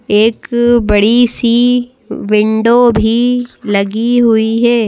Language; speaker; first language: Hindi; native; Hindi